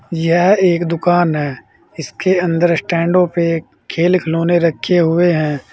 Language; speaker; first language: Hindi; native; Hindi